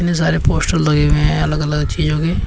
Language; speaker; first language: Hindi; native; Hindi